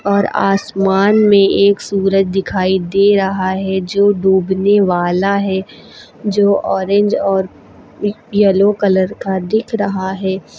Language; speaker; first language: Hindi; native; Hindi